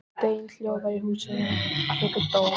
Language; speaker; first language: Icelandic; native; Icelandic